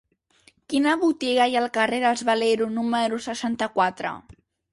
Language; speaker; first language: Catalan; native; Catalan